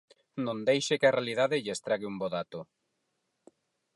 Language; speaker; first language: Galician; non-native, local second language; Spanish